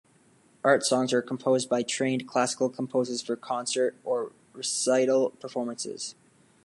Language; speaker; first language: English; native; English